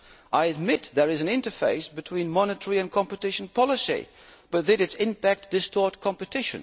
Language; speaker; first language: English; non-native, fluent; Dutch